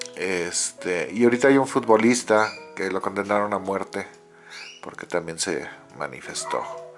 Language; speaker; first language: Spanish; native; Spanish